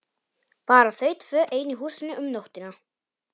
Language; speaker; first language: Icelandic; non-native, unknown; Polish